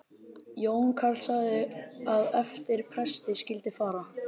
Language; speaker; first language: Icelandic; native; Icelandic